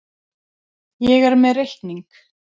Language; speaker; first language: Icelandic; native; Icelandic